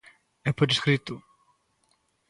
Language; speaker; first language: Galician; native; Galician